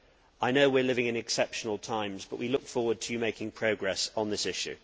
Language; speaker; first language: English; native; English